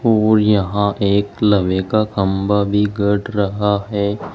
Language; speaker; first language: Hindi; native; Hindi